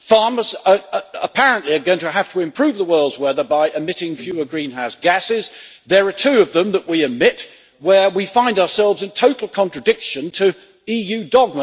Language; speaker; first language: English; native; English